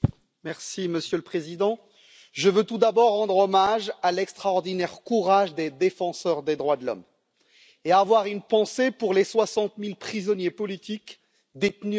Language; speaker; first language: French; native; French